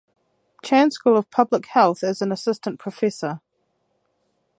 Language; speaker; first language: English; native; English